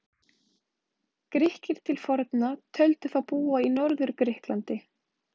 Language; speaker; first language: Icelandic; native; Icelandic